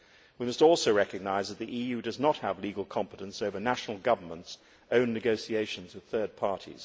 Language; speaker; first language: English; native; English